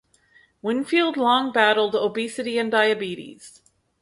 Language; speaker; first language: English; native; English